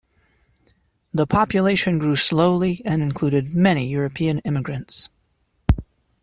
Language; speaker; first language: English; native; English